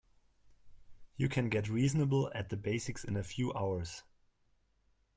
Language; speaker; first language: English; non-native, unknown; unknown